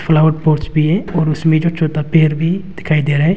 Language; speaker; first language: Hindi; non-native, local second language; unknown